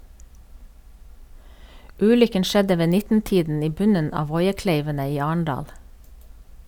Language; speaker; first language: Norwegian; native; Norwegian